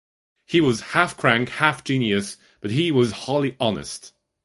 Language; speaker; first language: English; non-native, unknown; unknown